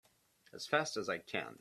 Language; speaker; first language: English; native; English